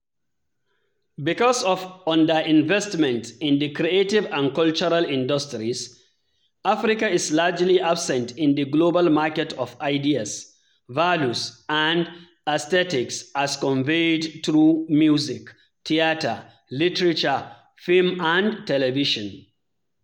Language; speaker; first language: English; non-native, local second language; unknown